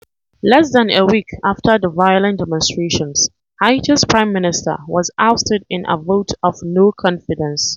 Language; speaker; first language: English; non-native, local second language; Hausa